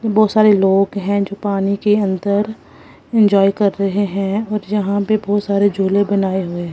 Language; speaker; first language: Hindi; non-native, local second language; Punjabi